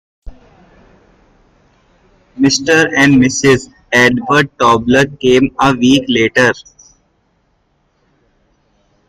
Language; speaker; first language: English; non-native, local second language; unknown